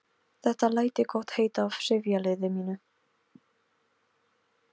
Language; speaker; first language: Icelandic; non-native, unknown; Polish